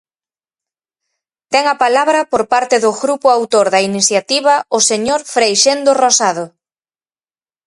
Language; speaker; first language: Galician; native; Galician